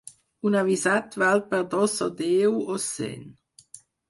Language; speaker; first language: Catalan; non-native, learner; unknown